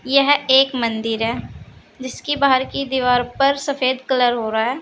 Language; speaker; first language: Hindi; native; Hindi